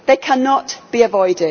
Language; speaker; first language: English; native; English